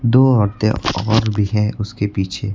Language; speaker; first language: Hindi; native; Hindi